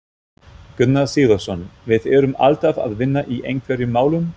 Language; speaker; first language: Icelandic; non-native, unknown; German